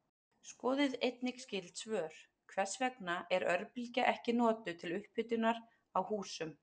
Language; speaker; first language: Icelandic; native; Icelandic